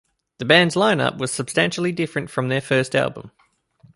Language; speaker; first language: English; native; English